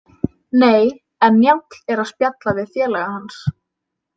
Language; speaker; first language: Icelandic; native; Icelandic